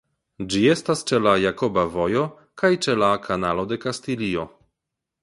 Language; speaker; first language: Esperanto; non-native, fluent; Polish